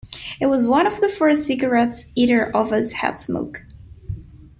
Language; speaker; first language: English; non-native, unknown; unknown